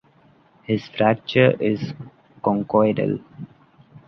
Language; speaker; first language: English; non-native, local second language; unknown